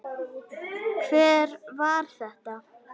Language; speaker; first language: Icelandic; native; Icelandic